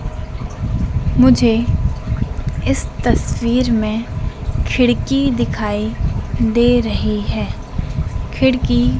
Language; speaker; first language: Hindi; native; Hindi